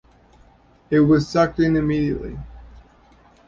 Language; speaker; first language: English; native; English